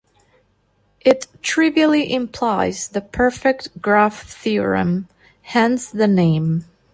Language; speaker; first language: English; non-native, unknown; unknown